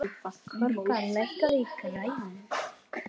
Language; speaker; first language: Icelandic; native; Icelandic